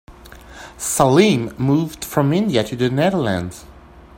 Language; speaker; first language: English; native; English